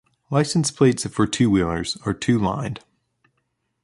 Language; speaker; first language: English; native; English